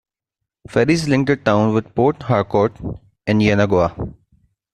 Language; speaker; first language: English; non-native, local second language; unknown